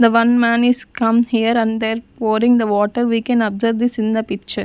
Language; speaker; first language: English; non-native, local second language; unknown